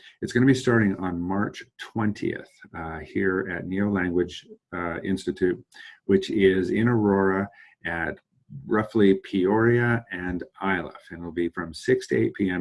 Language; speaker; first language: English; native; English